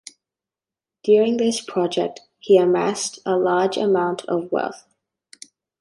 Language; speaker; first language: English; native; English